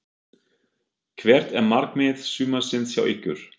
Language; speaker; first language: Icelandic; non-native, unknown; German